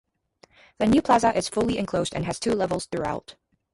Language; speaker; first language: English; native; English